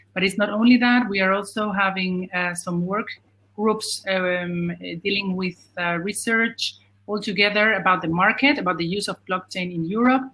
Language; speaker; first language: English; non-native, fluent; Spanish